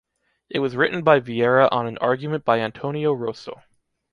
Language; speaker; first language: English; native; English